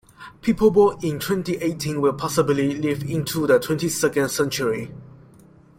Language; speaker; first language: English; non-native, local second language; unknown